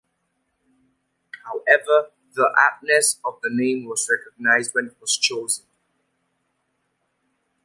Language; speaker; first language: English; native; English